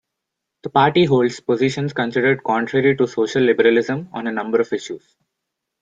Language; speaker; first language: English; non-native, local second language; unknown